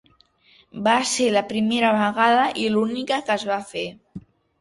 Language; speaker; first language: Catalan; native; Catalan